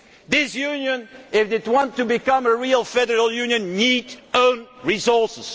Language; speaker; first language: English; non-native, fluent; Dutch